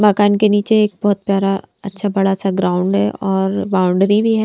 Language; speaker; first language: Hindi; non-native, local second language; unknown